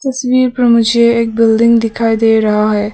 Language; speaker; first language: Hindi; early bilingual, other home language; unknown